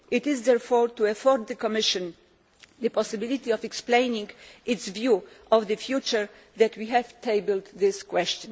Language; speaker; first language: English; non-native, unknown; Polish